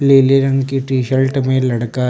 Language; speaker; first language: Hindi; native; Hindi